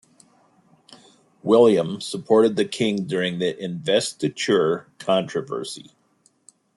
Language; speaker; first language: English; native; English